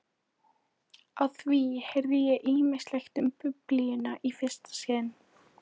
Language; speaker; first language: Icelandic; non-native, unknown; Polish